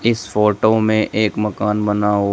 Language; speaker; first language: Hindi; native; Hindi